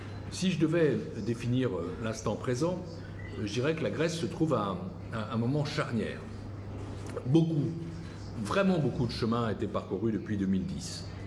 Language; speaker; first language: French; native; French